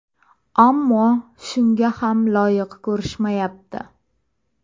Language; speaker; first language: Uzbek; native; Uzbek